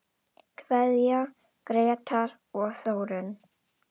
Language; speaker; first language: Icelandic; non-native, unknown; Indonesian